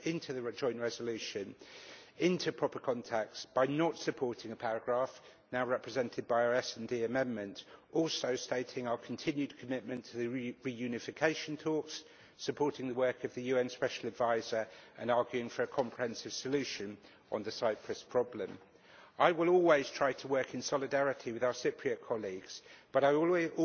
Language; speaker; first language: English; native; English